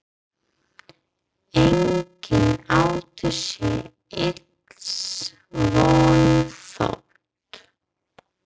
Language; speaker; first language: Icelandic; non-native, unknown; English